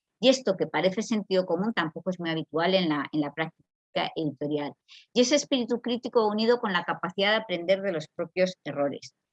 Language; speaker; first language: Spanish; native; Spanish